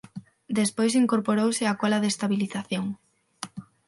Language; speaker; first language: Galician; non-native, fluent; Spanish